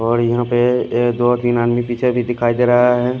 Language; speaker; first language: Hindi; non-native, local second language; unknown